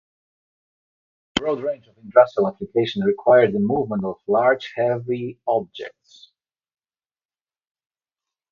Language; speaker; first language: English; native; English